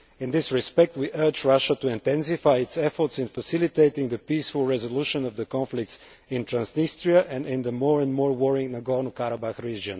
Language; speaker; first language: English; non-native, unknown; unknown